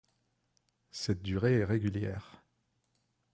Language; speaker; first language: French; non-native, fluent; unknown